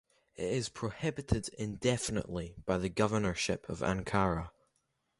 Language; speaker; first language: English; native; English